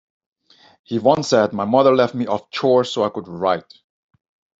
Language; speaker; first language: English; non-native, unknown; Dutch